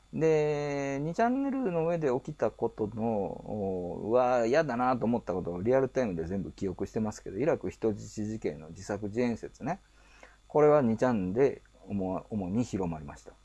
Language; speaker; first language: Japanese; native; Japanese